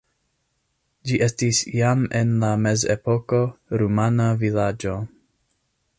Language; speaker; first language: Esperanto; non-native, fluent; English